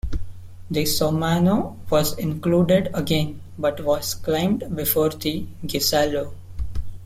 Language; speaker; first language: English; non-native, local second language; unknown